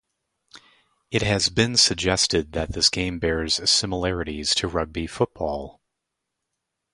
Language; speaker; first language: English; native; English